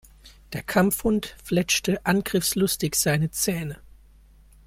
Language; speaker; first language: German; native; German